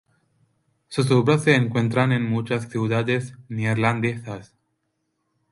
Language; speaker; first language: Spanish; non-native, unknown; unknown